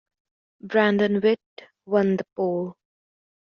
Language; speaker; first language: English; native; English